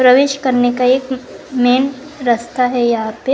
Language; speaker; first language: Hindi; non-native, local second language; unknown